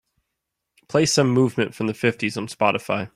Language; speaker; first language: English; native; English